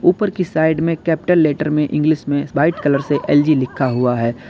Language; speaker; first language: Hindi; native; Hindi